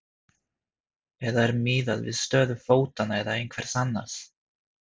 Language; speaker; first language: Icelandic; non-native, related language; Swedish